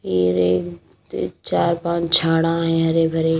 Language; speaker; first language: Hindi; native; Hindi